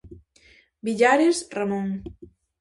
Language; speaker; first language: Galician; native; Galician